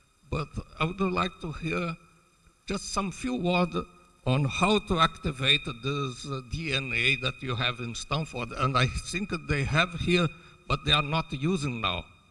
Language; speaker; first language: English; non-native, fluent; Portuguese